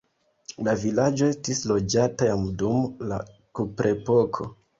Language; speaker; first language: Esperanto; non-native, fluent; Kinyarwanda